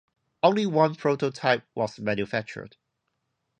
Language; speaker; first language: English; non-native, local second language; Cantonese